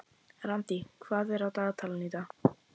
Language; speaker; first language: Icelandic; native; Icelandic